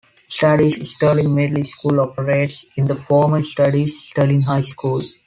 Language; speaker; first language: English; non-native, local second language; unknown